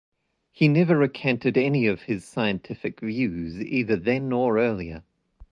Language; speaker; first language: English; native; English